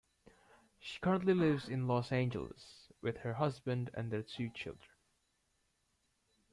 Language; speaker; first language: English; native; English